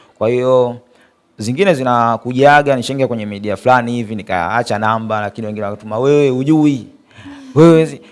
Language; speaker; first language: Swahili; native; Swahili